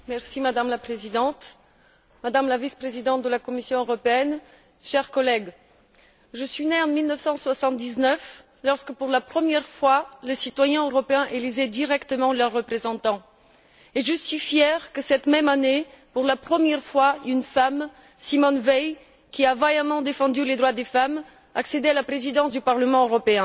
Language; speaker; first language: French; non-native, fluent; Bulgarian